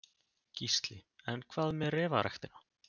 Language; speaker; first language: Icelandic; native; Icelandic